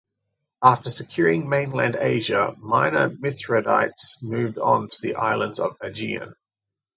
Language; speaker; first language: English; native; English